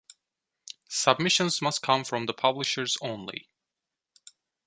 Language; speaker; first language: English; non-native, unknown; Turkish